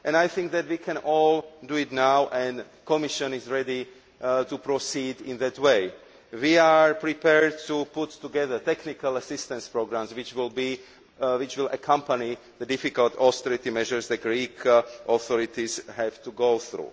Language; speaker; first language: English; non-native, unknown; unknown